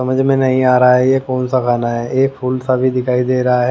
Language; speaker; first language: Hindi; native; Hindi